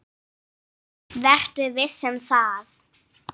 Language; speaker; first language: Icelandic; non-native, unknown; English